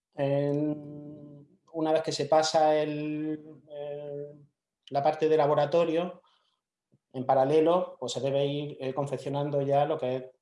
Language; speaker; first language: Spanish; native; Spanish